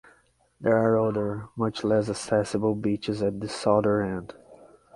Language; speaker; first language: English; non-native, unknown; Portuguese